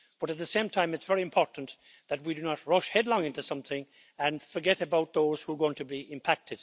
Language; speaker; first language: English; native; English